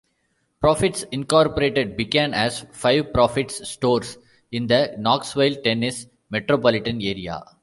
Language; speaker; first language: English; non-native, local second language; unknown